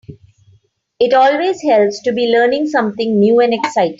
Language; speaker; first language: English; non-native, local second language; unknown